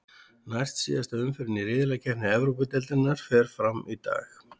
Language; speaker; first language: Icelandic; native; Icelandic